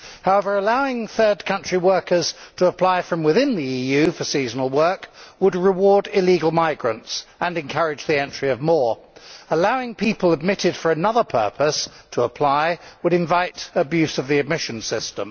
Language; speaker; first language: English; native; English